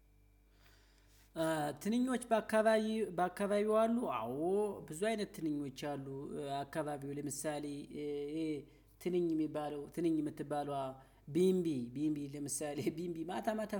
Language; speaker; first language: Amharic; native; Amharic